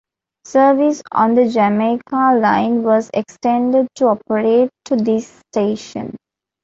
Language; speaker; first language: English; non-native, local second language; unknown